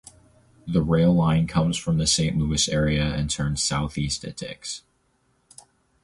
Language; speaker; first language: English; native; English